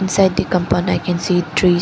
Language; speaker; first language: English; non-native, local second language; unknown